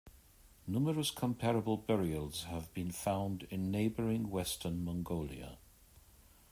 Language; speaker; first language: English; native; English